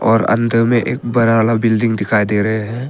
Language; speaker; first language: Hindi; early bilingual, other home language; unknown